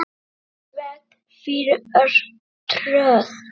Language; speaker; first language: Icelandic; native; Icelandic